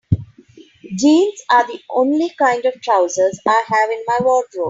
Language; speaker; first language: English; non-native, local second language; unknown